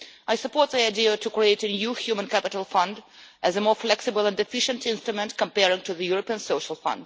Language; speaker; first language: English; non-native, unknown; Russian